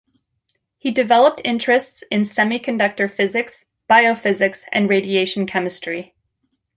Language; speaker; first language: English; native; English